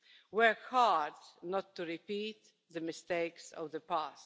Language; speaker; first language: English; non-native, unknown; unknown